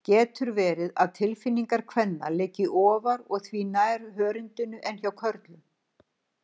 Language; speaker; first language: Icelandic; native; Icelandic